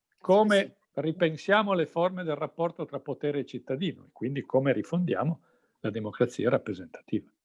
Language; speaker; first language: Italian; native; Italian